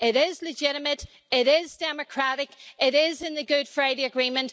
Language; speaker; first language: English; native; English